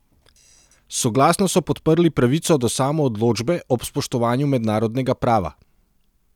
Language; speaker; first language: Slovenian; non-native, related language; Serbian